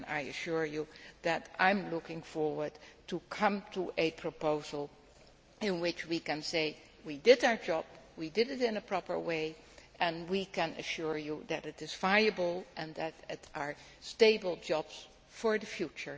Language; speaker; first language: English; non-native, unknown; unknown